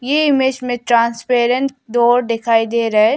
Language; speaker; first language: Hindi; non-native, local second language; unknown